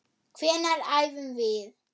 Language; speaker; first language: Icelandic; non-native, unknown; German